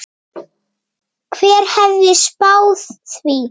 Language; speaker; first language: Icelandic; native; Icelandic